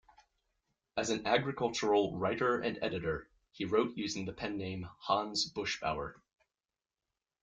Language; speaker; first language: English; native; English